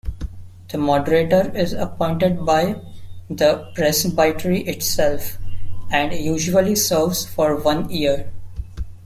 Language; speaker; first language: English; non-native, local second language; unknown